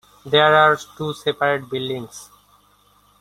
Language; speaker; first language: English; non-native, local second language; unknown